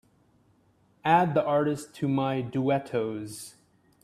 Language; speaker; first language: English; native; English